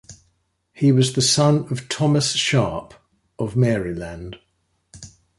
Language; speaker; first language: English; native; English